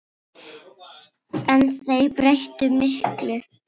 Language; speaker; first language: Icelandic; non-native, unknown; Filipino